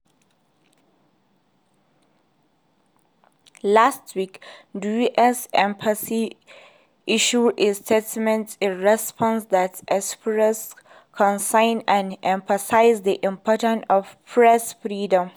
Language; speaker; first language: English; non-native, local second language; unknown